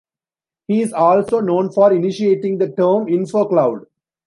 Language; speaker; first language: English; non-native, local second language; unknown